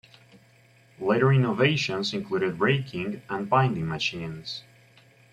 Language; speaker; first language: English; native; English